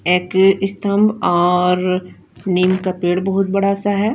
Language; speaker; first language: Hindi; non-native, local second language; Punjabi